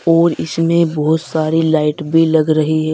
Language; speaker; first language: Hindi; native; Hindi